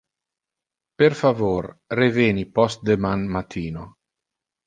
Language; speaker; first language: Interlingua; non-native, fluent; Italian